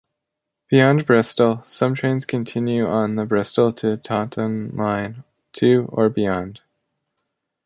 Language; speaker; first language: English; native; English